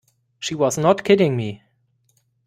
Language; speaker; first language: English; non-native, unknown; German